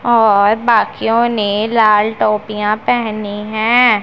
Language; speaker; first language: Hindi; non-native, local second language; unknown